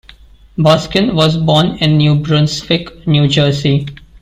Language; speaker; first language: English; non-native, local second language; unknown